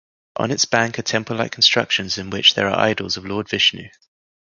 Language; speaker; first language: English; native; English